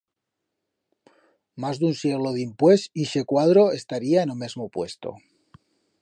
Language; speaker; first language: Aragonese; native; Aragonese